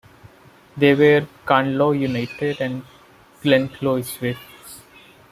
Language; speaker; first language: English; non-native, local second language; Malayalam